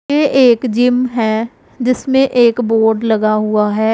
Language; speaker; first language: Hindi; non-native, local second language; Punjabi